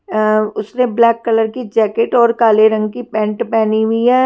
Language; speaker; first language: Hindi; non-native, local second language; Punjabi